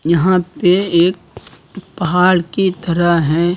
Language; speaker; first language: Hindi; native; Hindi